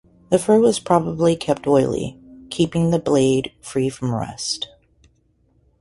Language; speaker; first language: English; native; English